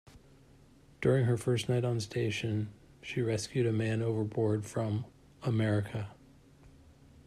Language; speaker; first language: English; native; English